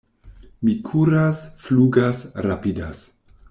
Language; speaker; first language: Esperanto; non-native, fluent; German